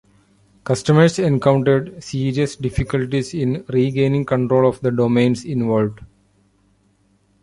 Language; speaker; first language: English; non-native, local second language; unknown